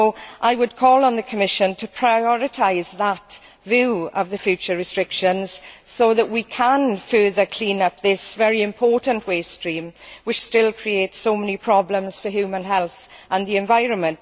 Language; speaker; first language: English; native; English